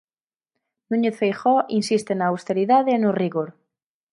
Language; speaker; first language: Galician; native; Galician